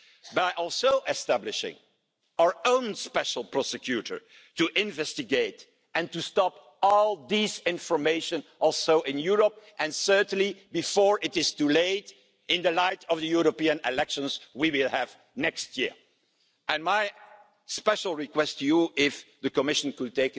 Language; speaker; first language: English; non-native, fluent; German